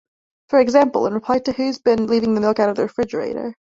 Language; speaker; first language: English; native; English